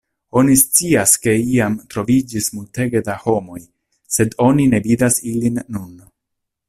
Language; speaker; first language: Esperanto; non-native, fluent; Italian